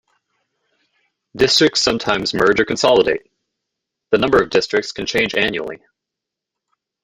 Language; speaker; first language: English; native; English